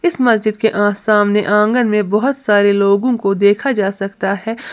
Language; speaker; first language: Hindi; native; Hindi